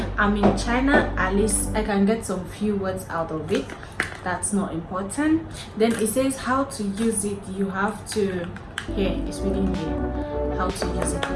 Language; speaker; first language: English; non-native, local second language; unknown